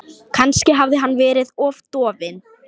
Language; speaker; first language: Icelandic; non-native, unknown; Lithuanian